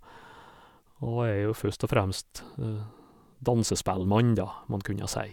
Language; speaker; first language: Norwegian; native; Norwegian